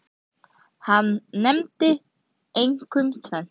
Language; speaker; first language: Icelandic; native; Icelandic